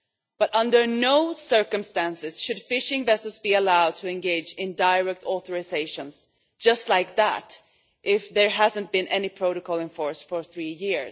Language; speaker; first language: English; non-native, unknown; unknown